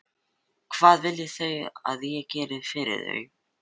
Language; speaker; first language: Icelandic; non-native, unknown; Filipino